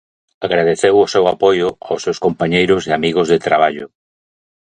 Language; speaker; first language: Galician; native; Galician